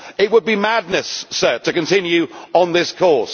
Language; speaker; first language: English; native; English